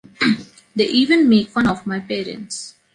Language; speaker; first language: English; non-native, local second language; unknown